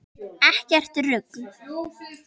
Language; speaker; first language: Icelandic; native; Icelandic